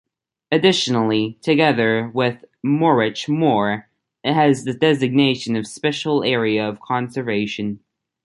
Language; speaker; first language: English; native; English